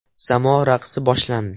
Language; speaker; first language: Uzbek; non-native, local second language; Russian